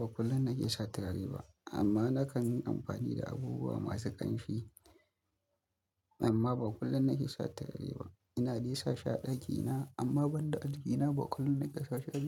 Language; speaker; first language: Hausa; native; Hausa